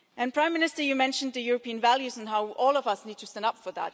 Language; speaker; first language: English; non-native, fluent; German